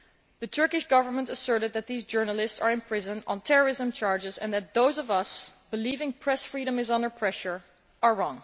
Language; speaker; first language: English; non-native, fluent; Dutch